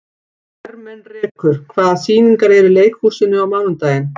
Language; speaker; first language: Icelandic; native; Icelandic